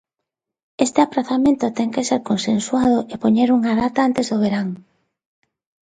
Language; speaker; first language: Galician; non-native, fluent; Spanish